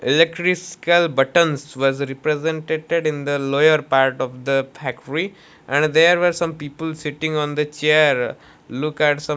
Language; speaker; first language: English; non-native, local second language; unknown